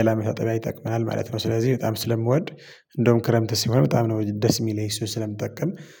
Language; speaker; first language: Amharic; non-native, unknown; Tigrinya